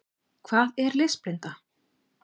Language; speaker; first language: Icelandic; native; Icelandic